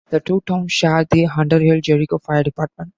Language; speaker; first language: English; non-native, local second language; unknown